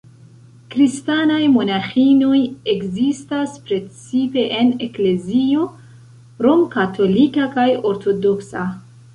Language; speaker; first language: Esperanto; non-native, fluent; Central Kurdish